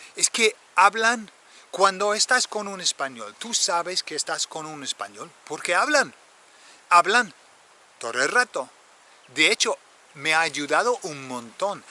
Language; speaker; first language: Spanish; non-native, fluent; English